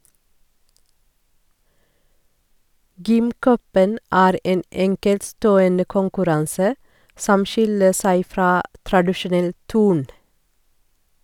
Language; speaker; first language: Norwegian; non-native, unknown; Sinhala